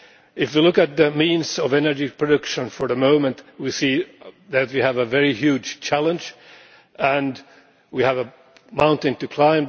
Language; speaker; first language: English; non-native, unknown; Finnish